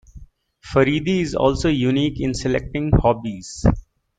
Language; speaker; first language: English; native; English